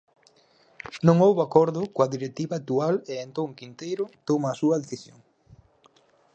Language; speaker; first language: Galician; native; Galician